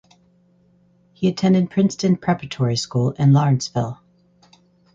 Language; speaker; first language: English; native; English